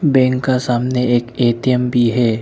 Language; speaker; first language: Hindi; non-native, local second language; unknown